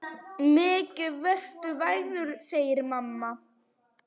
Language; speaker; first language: Icelandic; non-native, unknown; Polish